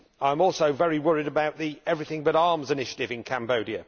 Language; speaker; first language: English; native; English